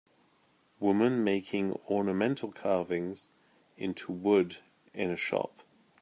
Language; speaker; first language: English; native; English